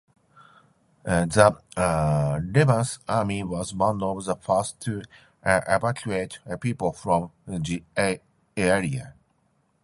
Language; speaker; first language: English; non-native, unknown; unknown